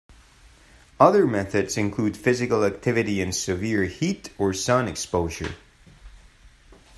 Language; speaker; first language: English; non-native, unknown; Spanish